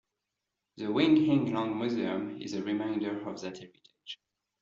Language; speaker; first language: English; non-native, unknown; French